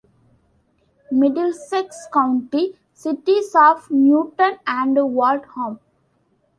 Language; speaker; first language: English; non-native, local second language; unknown